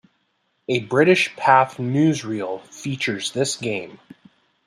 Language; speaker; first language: English; native; English